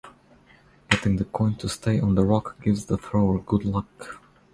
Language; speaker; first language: English; non-native, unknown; Croatian